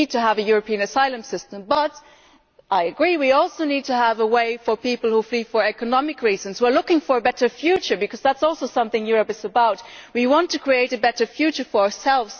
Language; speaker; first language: English; non-native, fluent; German